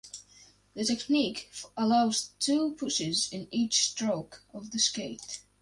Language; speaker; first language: English; non-native, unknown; Latvian